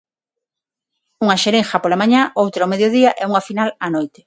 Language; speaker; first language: Galician; non-native, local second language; Spanish